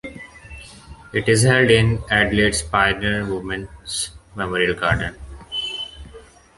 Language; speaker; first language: English; non-native, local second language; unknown